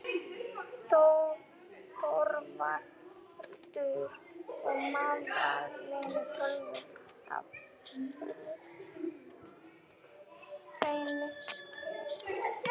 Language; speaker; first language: Icelandic; non-native, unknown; German